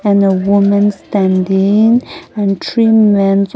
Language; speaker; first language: English; non-native, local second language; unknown